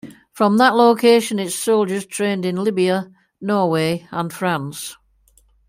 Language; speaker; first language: English; native; English